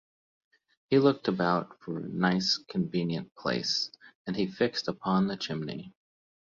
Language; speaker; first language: English; native; English